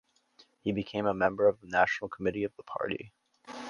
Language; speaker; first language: English; native; English